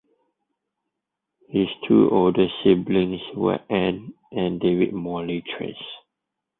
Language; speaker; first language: English; non-native, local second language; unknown